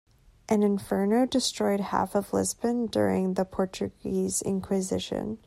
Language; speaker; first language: English; native; English